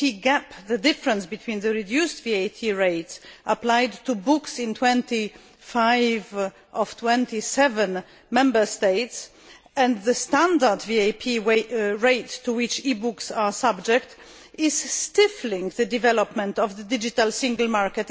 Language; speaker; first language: English; non-native, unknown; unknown